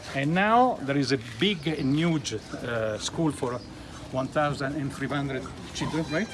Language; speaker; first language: English; non-native, fluent; Italian